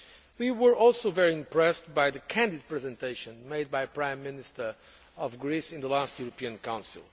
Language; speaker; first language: English; non-native, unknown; Portuguese